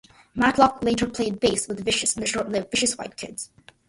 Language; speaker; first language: English; early bilingual, other home language; Malayalam